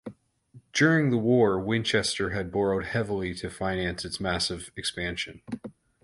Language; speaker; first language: English; native; English